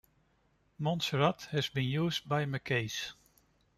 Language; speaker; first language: English; non-native, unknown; Dutch